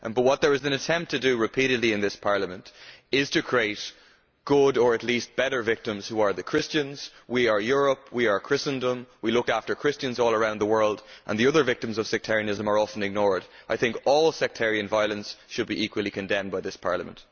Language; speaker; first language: English; native; English